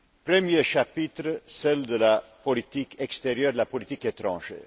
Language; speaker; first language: French; non-native, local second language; Dutch